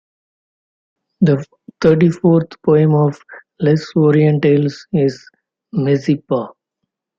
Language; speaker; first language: English; non-native, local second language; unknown